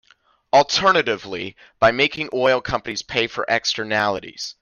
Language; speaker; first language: English; native; English